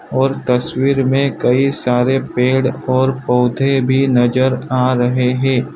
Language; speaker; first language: Hindi; non-native, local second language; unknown